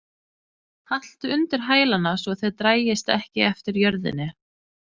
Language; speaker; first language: Icelandic; non-native, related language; Danish